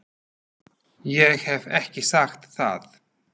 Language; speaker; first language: Icelandic; non-native, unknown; Slovak